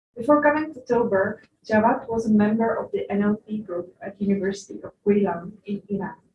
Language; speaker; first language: English; non-native, fluent; Dutch